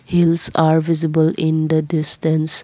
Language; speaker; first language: English; non-native, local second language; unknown